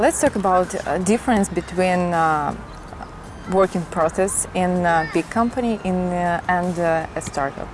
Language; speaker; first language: English; non-native, learner; Russian